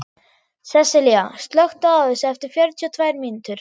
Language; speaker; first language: Icelandic; non-native, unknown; German